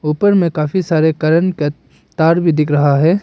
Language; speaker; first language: Hindi; non-native, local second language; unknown